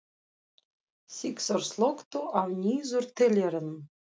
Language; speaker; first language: Icelandic; non-native, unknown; Russian